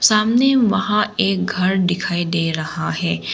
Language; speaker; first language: Hindi; non-native, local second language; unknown